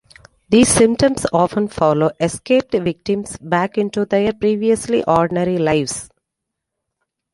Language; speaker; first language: English; non-native, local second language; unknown